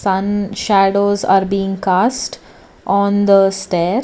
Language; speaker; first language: English; non-native, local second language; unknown